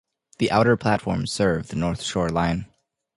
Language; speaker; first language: English; native; English